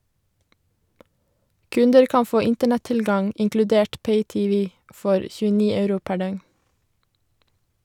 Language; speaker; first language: Norwegian; native; Norwegian